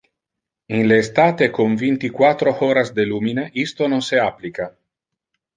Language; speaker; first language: Interlingua; non-native, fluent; Italian